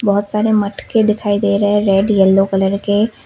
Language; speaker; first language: Hindi; non-native, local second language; Assamese